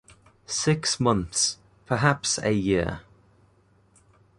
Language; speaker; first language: English; native; English